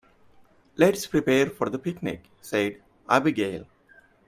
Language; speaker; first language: English; non-native, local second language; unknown